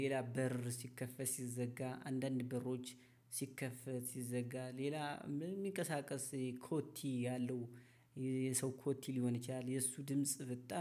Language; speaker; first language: Amharic; native; Amharic